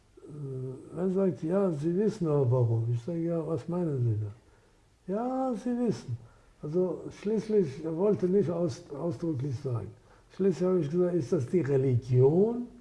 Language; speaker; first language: German; non-native, fluent; Persian